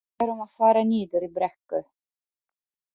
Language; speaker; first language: Icelandic; non-native, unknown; Polish